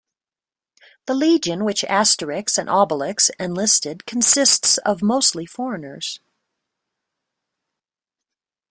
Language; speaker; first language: English; native; English